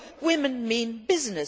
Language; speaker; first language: English; non-native, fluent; Luxembourgish